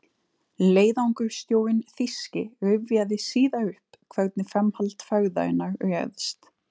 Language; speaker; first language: Icelandic; non-native, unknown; Slovenian